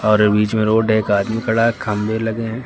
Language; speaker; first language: Hindi; native; Hindi